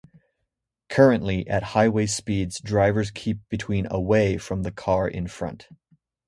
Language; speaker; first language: English; native; English